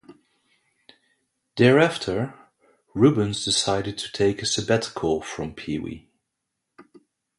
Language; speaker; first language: English; non-native, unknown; Dutch